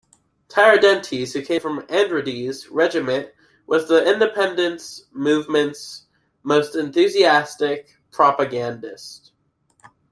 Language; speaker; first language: English; native; English